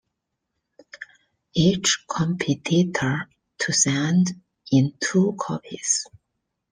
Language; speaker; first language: English; non-native, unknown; Chinese